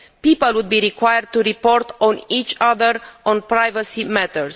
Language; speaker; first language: English; non-native, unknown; Romanian